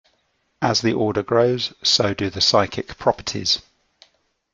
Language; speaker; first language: English; native; English